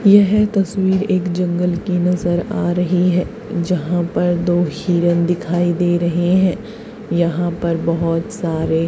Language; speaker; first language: Hindi; native; Hindi